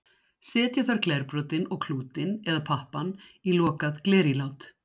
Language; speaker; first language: Icelandic; native; Icelandic